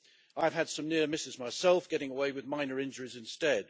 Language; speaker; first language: English; native; English